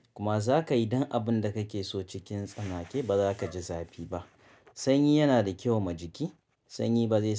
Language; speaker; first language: Hausa; native; Hausa